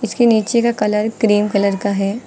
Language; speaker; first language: Hindi; native; Hindi